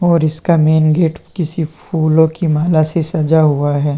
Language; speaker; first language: Hindi; native; Hindi